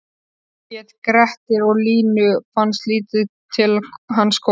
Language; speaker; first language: Icelandic; native; Icelandic